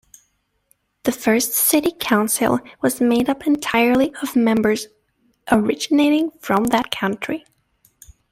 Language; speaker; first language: English; native; English